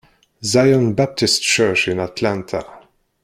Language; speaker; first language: English; non-native, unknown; Kabyle